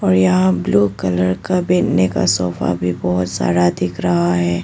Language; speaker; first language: Hindi; non-native, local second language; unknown